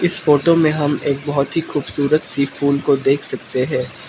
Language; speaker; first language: Hindi; non-native, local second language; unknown